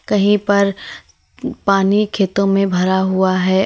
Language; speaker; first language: Hindi; native; Hindi